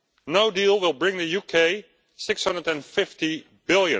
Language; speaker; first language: English; non-native, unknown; Dutch